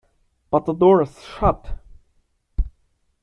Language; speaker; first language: English; non-native, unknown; German